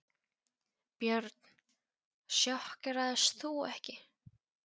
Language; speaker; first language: Icelandic; non-native, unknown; Polish